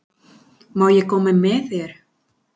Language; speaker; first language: Icelandic; non-native, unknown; Spanish